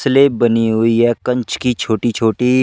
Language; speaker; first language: Hindi; native; Hindi